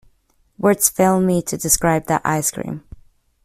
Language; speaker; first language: English; non-native, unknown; Chinese